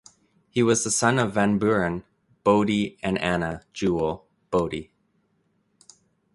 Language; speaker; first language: English; native; English